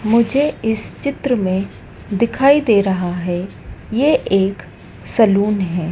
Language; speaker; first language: Hindi; native; Hindi